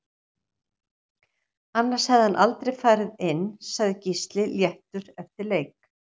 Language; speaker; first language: Icelandic; native; Icelandic